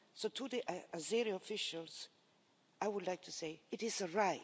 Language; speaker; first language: English; non-native, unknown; Swedish